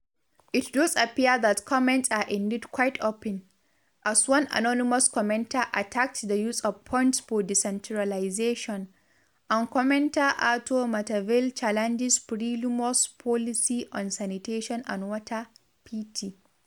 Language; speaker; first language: English; non-native, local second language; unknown